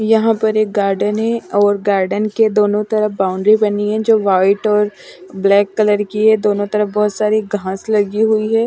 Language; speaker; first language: Hindi; non-native, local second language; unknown